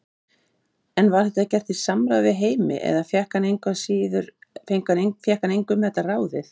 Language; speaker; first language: Icelandic; native; Icelandic